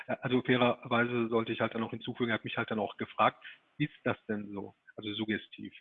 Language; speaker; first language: German; early bilingual, other home language; Turkish